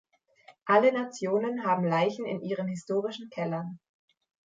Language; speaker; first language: German; native; German